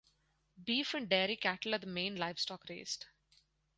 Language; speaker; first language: English; non-native, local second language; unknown